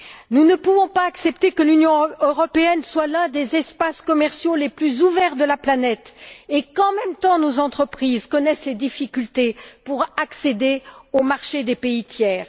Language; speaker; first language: French; native; French